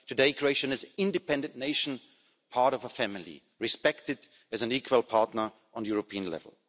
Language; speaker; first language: English; non-native, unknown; German